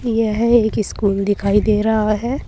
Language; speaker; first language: Hindi; native; Hindi